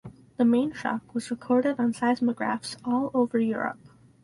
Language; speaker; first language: English; native; English